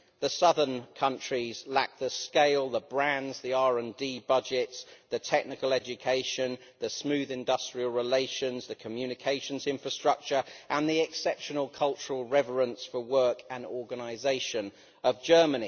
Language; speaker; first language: English; native; English